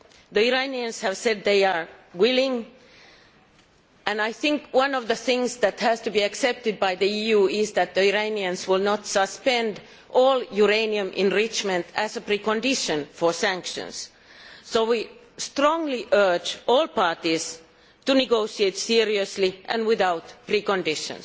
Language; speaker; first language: English; non-native, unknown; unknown